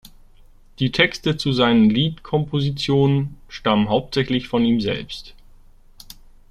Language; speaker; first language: German; native; German